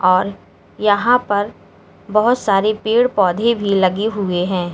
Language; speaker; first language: Hindi; native; Hindi